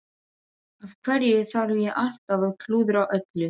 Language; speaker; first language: Icelandic; non-native, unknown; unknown